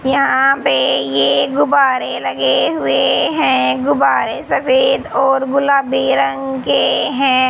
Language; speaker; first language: Hindi; native; Hindi